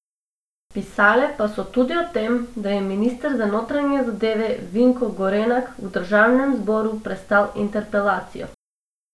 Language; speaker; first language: Slovenian; non-native, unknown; Macedonian